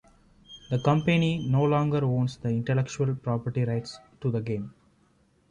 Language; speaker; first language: English; non-native, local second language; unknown